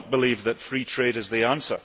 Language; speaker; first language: English; early bilingual, heritage; English